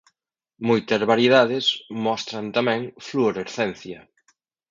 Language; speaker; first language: Galician; native; Galician